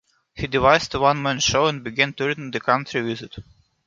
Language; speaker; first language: English; non-native, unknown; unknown